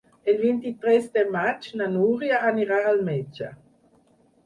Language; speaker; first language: Catalan; non-native, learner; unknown